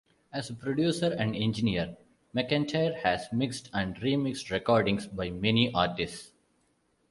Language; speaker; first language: English; non-native, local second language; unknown